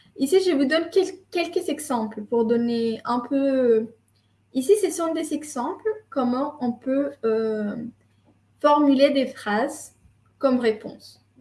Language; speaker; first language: French; non-native, fluent; Spanish